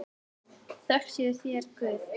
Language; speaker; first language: Icelandic; native; Icelandic